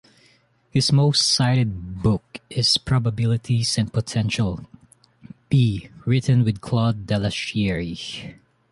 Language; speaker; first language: English; non-native, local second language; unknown